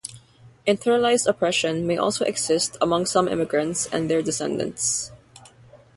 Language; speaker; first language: English; non-native, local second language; Filipino